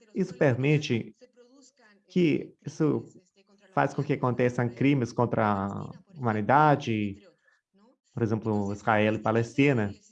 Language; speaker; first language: Portuguese; non-native, fluent; Spanish